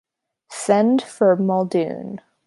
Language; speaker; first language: English; native; English